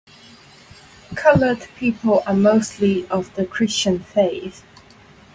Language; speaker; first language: English; non-native, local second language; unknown